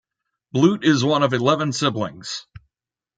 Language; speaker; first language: English; native; English